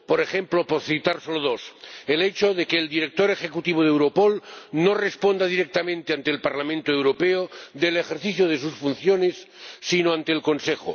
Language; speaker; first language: Spanish; non-native, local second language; Catalan